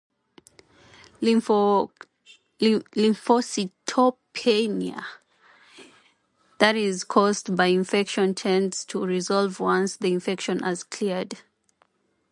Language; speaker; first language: English; non-native, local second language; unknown